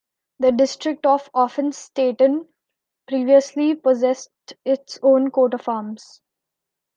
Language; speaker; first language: English; non-native, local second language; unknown